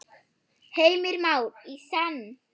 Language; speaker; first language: Icelandic; non-native, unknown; German